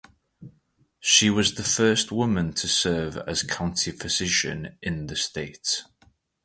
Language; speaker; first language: English; native; English